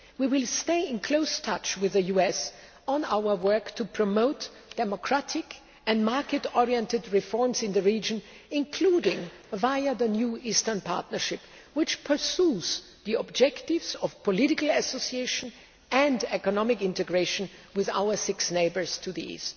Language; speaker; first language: English; non-native, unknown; German